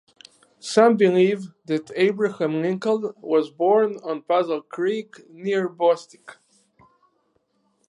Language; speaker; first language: English; native; English